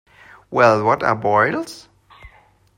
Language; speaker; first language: English; non-native, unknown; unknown